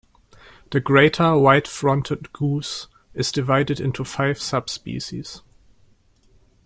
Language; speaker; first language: English; non-native, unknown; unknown